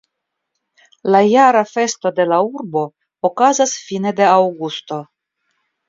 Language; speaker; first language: Esperanto; non-native, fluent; Russian